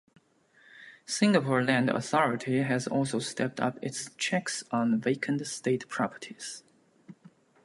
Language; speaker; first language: English; non-native, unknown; Chinese